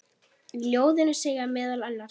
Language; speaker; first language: Icelandic; native; Icelandic